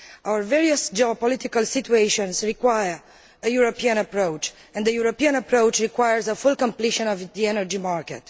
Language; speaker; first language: English; non-native, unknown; Romanian